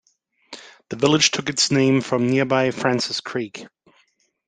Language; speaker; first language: English; non-native, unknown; German